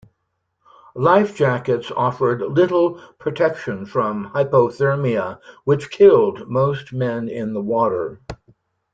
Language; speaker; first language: English; native; English